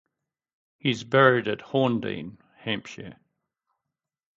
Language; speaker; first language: English; native; English